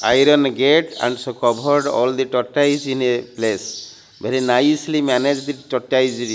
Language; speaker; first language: English; non-native, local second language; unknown